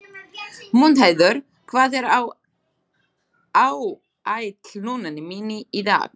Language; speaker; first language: Icelandic; non-native, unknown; Slovak